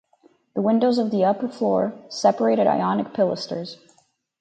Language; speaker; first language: English; native; English